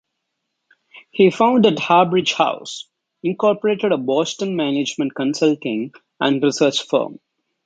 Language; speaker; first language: English; non-native, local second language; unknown